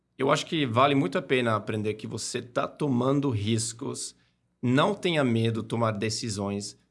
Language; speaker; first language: Portuguese; non-native, fluent; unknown